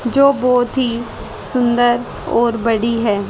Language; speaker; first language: Hindi; native; Hindi